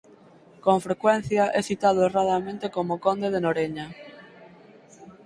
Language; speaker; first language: Galician; native; Galician